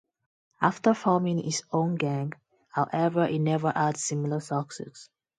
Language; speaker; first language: English; non-native, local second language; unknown